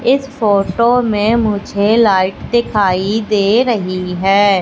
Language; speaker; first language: Hindi; native; Hindi